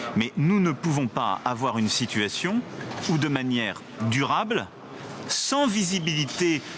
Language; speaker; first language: French; native; French